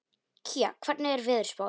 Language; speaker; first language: Icelandic; non-native, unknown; Polish